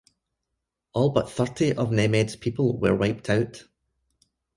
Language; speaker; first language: English; native; English